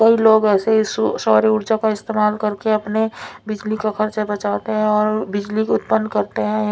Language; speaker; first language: Hindi; non-native, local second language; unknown